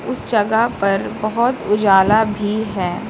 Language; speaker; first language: Hindi; native; Hindi